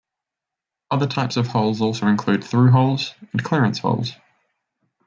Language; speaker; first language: English; native; English